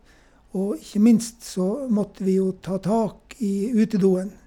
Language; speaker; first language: Norwegian; native; Norwegian